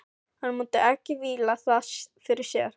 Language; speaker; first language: Icelandic; non-native, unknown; Filipino